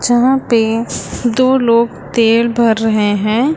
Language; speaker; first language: Hindi; native; Hindi